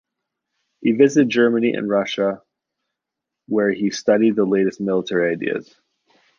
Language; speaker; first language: English; native; English